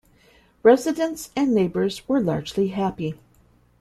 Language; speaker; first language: English; native; English